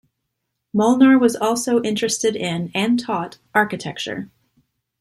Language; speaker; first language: English; native; English